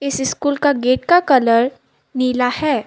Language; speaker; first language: Hindi; non-native, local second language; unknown